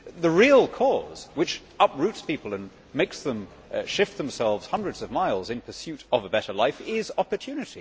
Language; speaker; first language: English; native; English